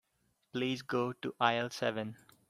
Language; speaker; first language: English; non-native, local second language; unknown